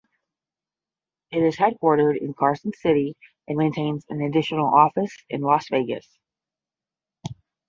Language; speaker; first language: English; native; English